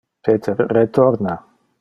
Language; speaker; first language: Interlingua; non-native, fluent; Dutch